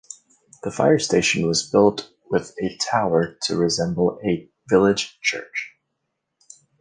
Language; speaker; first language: English; native; English